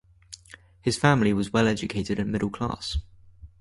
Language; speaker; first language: English; native; English